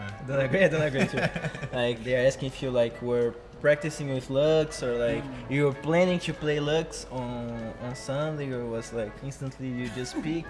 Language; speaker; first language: English; non-native, fluent; Portuguese